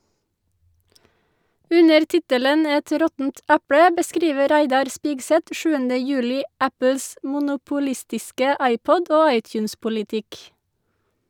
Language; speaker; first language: Norwegian; native; Norwegian